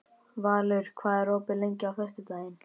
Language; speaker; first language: Icelandic; native; Icelandic